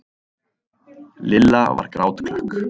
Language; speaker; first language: Icelandic; native; Icelandic